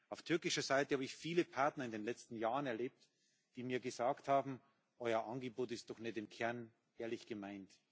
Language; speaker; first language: German; native; German